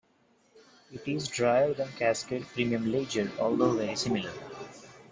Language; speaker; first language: English; non-native, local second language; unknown